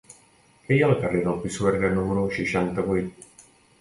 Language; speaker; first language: Catalan; native; Catalan